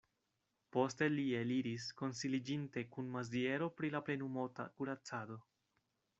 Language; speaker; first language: Esperanto; non-native, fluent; Spanish